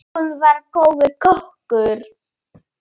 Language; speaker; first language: Icelandic; non-native, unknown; Polish